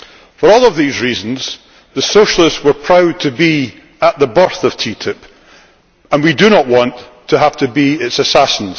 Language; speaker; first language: English; native; English